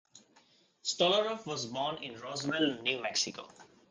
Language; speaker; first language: English; non-native, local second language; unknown